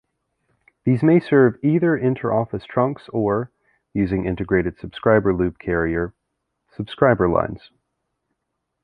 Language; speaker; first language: English; native; English